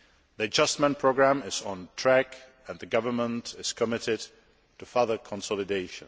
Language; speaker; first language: English; non-native, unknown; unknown